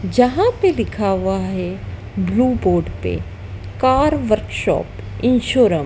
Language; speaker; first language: Hindi; native; Hindi